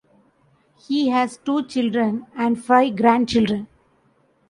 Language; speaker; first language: English; non-native, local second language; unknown